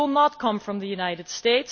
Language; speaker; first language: English; non-native, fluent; Dutch